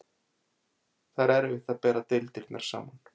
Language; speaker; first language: Icelandic; native; Icelandic